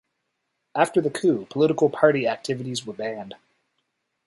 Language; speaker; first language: English; native; English